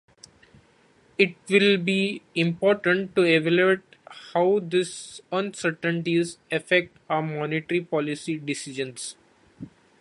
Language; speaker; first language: English; non-native, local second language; Marathi